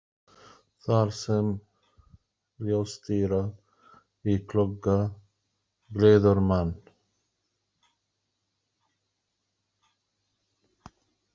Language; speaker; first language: Icelandic; non-native, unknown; Arabic